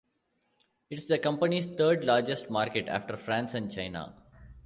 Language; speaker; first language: English; non-native, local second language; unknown